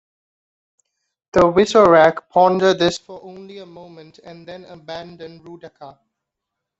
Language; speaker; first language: English; non-native, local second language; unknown